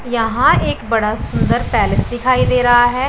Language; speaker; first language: Hindi; non-native, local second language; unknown